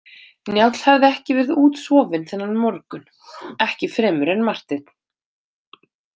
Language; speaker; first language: Icelandic; native; Icelandic